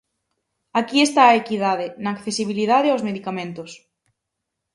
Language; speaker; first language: Galician; native; Galician